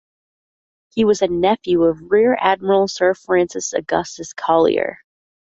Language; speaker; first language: English; native; English